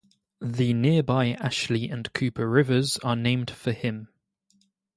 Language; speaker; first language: English; native; English